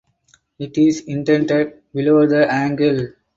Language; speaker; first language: English; non-native, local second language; Tamil